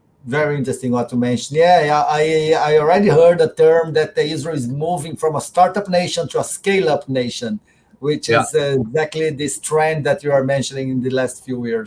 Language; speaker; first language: English; non-native, fluent; Portuguese